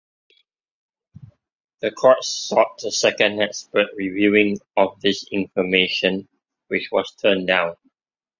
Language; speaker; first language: English; non-native, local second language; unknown